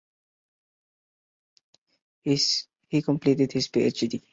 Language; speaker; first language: English; non-native, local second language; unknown